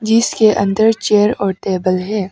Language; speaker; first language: Hindi; non-native, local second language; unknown